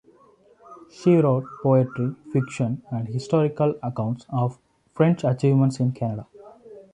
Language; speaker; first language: English; non-native, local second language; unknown